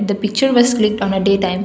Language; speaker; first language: English; non-native, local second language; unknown